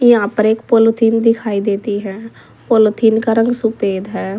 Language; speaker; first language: Hindi; native; Hindi